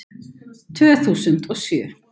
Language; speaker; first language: Icelandic; native; Icelandic